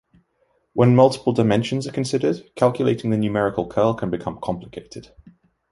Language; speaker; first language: English; native; English